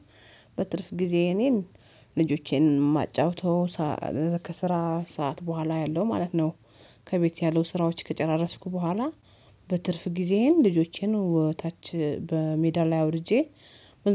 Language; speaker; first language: Amharic; native; Amharic